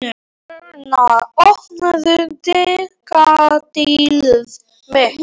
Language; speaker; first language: Icelandic; non-native, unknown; Polish